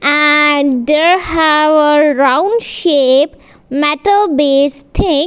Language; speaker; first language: English; non-native, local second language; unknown